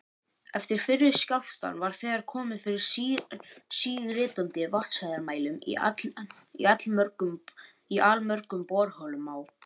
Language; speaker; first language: Icelandic; native; Icelandic